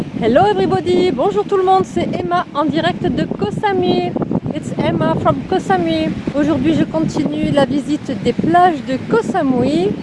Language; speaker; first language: French; native; French